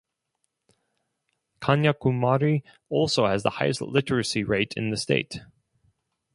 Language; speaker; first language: English; non-native, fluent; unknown